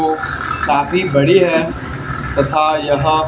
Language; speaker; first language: Hindi; native; Hindi